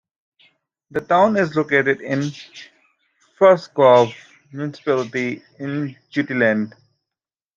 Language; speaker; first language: English; native; English